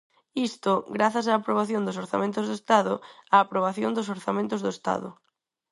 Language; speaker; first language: Galician; non-native, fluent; Spanish